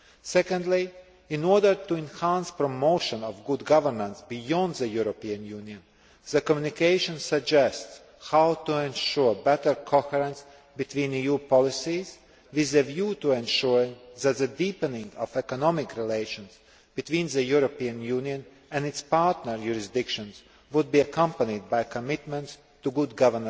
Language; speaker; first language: English; non-native, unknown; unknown